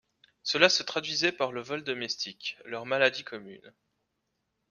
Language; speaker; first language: French; native; French